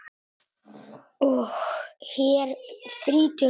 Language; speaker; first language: Icelandic; non-native, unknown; Italian